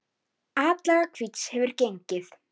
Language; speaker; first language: Icelandic; native; Icelandic